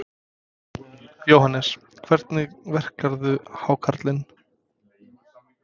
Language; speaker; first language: Icelandic; non-native, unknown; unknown